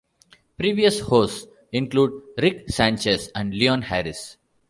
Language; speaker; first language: English; non-native, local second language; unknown